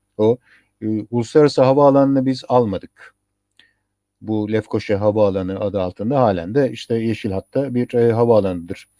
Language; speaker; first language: Turkish; native; Turkish